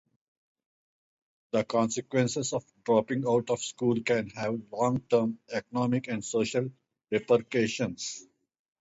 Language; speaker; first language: English; non-native, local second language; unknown